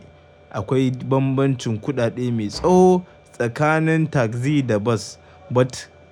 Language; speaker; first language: Hausa; native; Hausa